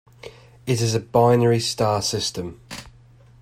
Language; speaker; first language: English; native; English